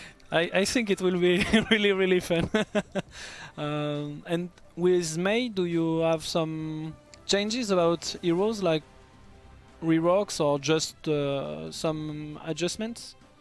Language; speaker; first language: English; non-native, fluent; French